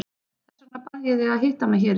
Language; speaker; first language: Icelandic; native; Icelandic